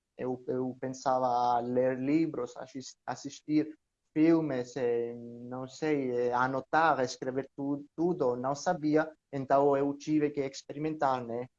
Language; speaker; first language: Portuguese; non-native, learner; Greek